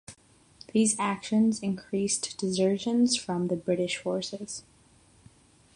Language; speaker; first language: English; non-native, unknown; Catalan